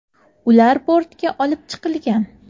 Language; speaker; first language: Uzbek; native; Uzbek